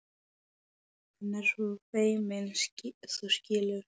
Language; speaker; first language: Icelandic; non-native, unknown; Polish